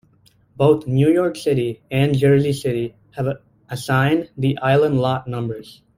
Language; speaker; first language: English; native; English